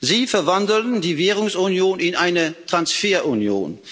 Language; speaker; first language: German; non-native, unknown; Dutch